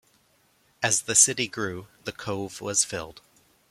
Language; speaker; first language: English; native; English